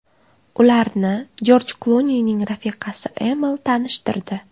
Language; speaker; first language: Uzbek; native; Uzbek